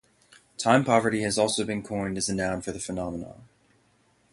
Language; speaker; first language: English; native; English